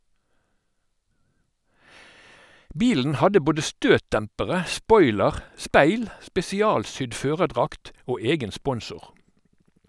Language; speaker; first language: Norwegian; native; Norwegian